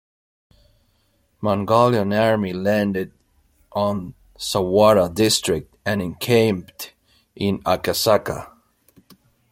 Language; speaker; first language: English; non-native, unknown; Spanish